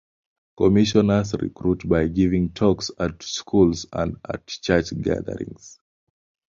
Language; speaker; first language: English; non-native, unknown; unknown